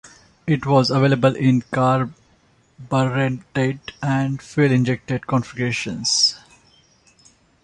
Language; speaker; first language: English; non-native, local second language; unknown